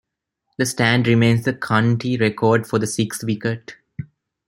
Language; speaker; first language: English; non-native, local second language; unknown